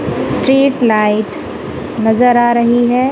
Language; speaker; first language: Hindi; non-native, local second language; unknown